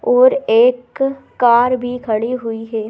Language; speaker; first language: Hindi; native; Hindi